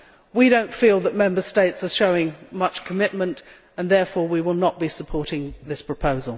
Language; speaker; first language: English; native; English